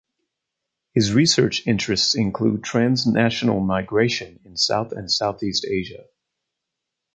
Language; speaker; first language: English; native; English